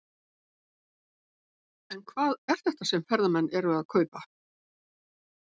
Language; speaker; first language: Icelandic; native; Icelandic